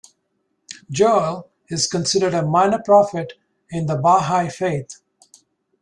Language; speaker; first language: English; native; English